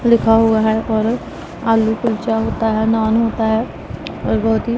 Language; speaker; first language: Hindi; non-native, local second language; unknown